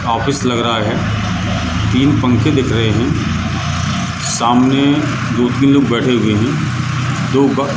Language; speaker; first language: Hindi; native; Hindi